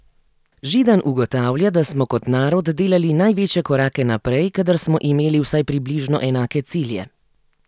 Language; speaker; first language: Slovenian; native; Slovenian